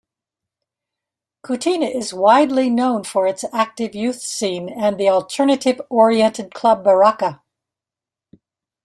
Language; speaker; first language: English; native; English